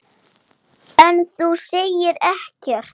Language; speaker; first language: Icelandic; native; Icelandic